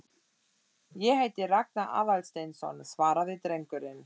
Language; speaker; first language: Icelandic; non-native, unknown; German